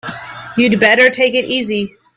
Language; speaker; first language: English; native; English